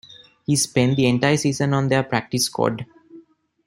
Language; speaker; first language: English; non-native, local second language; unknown